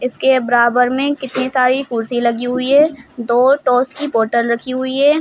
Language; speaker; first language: Hindi; native; Hindi